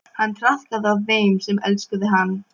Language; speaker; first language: Icelandic; non-native, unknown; Polish